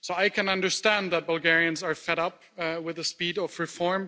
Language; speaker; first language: English; non-native, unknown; German